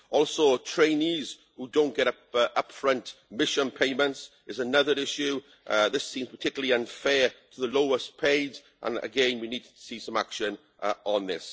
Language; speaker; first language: English; native; English